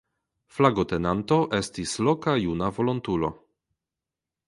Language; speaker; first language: Esperanto; non-native, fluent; Polish